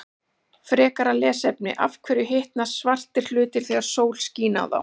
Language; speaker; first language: Icelandic; native; Icelandic